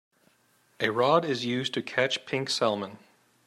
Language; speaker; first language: English; native; English